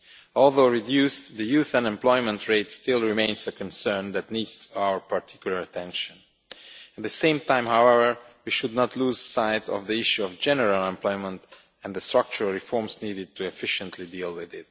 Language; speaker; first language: English; non-native, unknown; Romanian